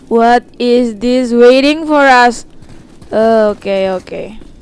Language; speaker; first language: English; non-native, learner; Indonesian